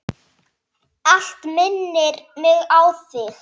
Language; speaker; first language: Icelandic; native; Icelandic